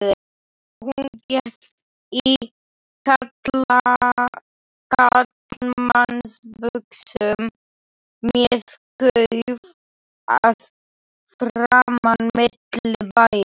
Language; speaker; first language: Icelandic; non-native, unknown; Slovak